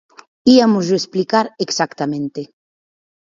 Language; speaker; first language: Galician; native; Galician